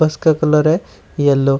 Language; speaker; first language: Hindi; native; Hindi